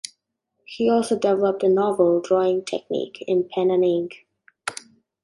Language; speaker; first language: English; native; English